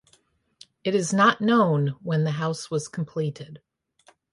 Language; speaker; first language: English; native; English